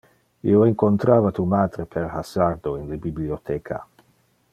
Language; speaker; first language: Interlingua; non-native, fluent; Dutch